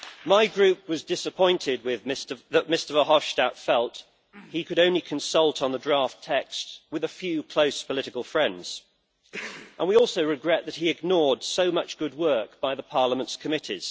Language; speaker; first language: English; native; English